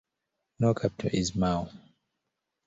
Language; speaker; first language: English; native; English